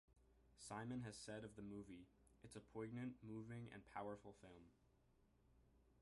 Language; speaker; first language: English; native; English